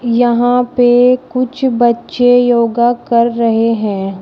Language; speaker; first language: Hindi; native; Hindi